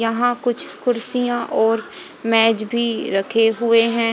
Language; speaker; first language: Hindi; native; Hindi